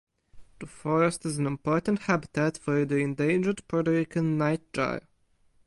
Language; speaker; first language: English; non-native, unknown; Polish